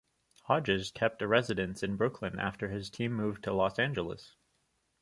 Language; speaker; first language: English; native; English